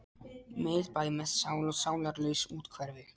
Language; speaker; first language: Icelandic; non-native, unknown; Polish